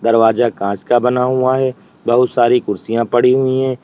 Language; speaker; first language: Hindi; native; Hindi